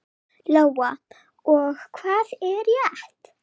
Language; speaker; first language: Icelandic; non-native, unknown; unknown